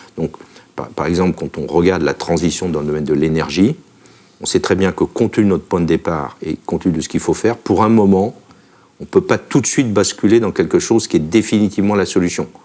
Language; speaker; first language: French; native; French